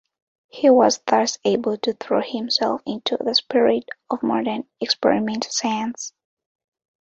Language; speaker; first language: English; non-native, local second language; Ganda